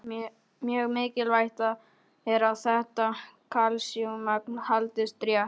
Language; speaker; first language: Icelandic; non-native, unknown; Polish